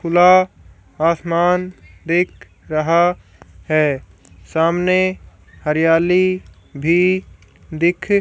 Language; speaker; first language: Hindi; native; Hindi